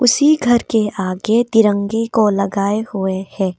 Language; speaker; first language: Hindi; non-native, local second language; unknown